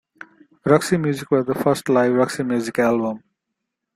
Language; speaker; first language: English; non-native, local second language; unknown